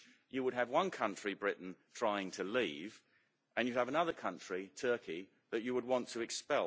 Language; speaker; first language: English; native; English